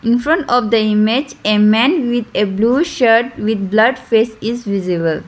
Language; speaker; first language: English; non-native, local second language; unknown